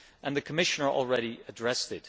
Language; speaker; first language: English; non-native, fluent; Dutch